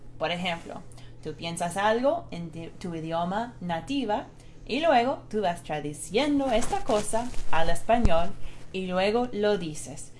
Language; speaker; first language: Spanish; non-native, fluent; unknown